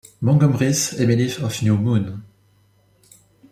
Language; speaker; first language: English; non-native, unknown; French